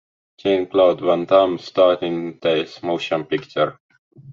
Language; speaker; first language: English; non-native, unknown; Estonian